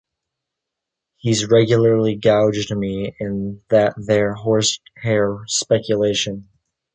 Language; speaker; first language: English; native; English